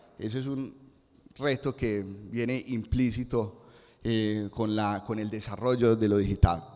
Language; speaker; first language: Spanish; native; Spanish